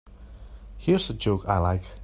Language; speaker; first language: English; non-native, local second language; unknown